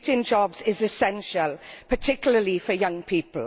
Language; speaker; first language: English; native; English